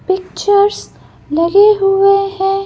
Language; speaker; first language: Hindi; native; Hindi